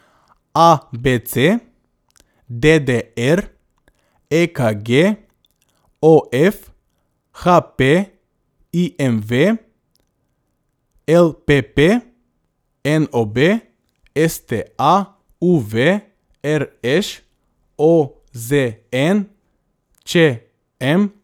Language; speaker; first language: Slovenian; non-native, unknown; Macedonian